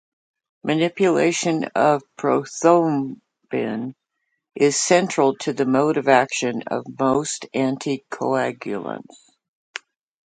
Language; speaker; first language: English; native; English